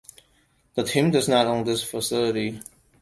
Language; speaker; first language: English; non-native, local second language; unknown